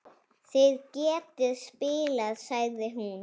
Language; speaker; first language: Icelandic; native; Icelandic